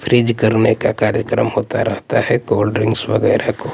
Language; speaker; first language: Hindi; native; Hindi